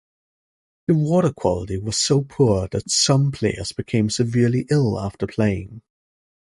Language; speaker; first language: English; native; English